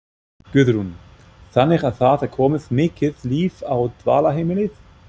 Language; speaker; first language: Icelandic; non-native, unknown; German